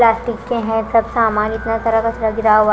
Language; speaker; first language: Hindi; non-native, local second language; Punjabi